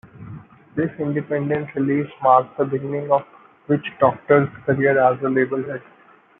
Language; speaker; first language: English; non-native, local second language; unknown